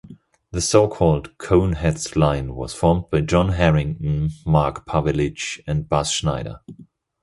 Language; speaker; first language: English; non-native, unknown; German